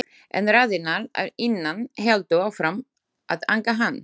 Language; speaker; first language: Icelandic; non-native, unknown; Slovak